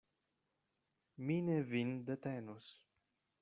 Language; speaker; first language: Esperanto; non-native, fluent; Spanish